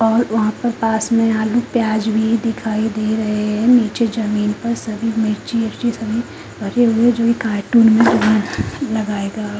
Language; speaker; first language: Hindi; native; Hindi